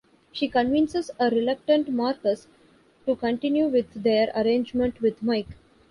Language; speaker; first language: English; non-native, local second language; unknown